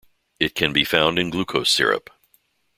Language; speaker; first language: English; native; English